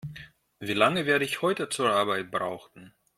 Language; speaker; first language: German; non-native, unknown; Russian